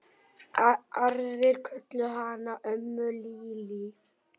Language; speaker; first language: Icelandic; native; Icelandic